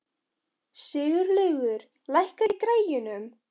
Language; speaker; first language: Icelandic; non-native, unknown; Polish